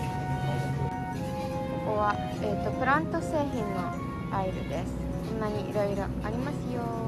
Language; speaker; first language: Japanese; native; Japanese